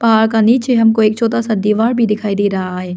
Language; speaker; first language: Hindi; non-native, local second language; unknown